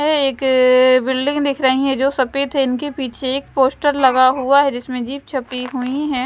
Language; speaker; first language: Hindi; non-native, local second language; Punjabi